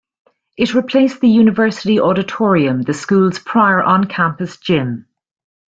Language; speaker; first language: English; native; English